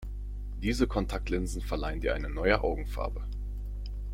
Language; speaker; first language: German; non-native, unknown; Slovak